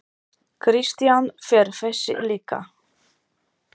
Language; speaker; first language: Icelandic; non-native, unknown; Polish